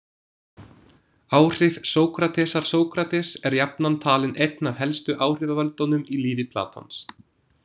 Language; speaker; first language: Icelandic; non-native, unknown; English